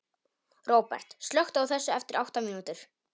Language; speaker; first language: Icelandic; non-native, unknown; Polish